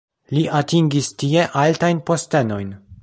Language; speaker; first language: Esperanto; non-native, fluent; Polish